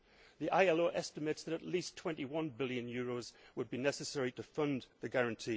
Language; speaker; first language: English; native; English